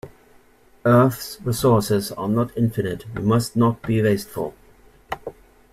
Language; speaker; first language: English; native; English